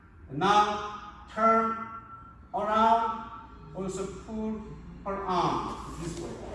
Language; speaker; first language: English; non-native, fluent; Korean